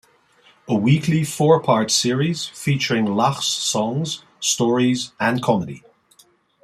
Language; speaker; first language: English; non-native, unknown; Dutch